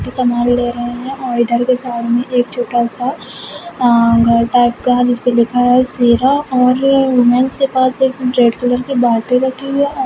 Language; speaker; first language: Hindi; native; Hindi